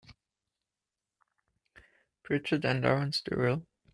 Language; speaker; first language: English; non-native, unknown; German